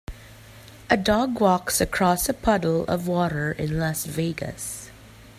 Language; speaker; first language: English; non-native, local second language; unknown